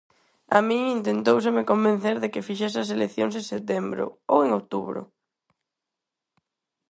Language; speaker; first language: Galician; non-native, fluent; Spanish